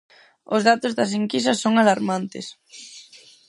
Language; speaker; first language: Galician; non-native, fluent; Spanish